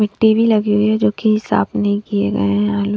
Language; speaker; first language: Hindi; native; Hindi